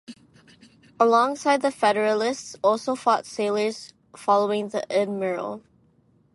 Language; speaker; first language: English; non-native, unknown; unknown